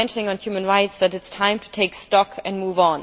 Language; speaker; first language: English; non-native, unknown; German